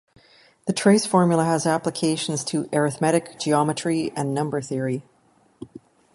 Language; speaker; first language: English; native; English